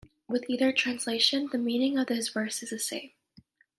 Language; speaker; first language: English; native; English